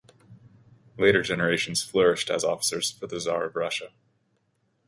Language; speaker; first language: English; native; English